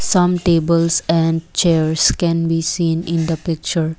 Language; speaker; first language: English; non-native, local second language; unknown